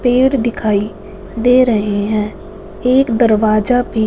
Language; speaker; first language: Hindi; non-native, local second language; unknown